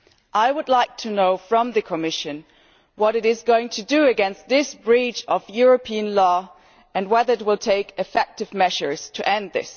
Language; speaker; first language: English; non-native, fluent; German